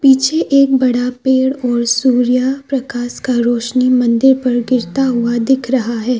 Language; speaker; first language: Hindi; non-native, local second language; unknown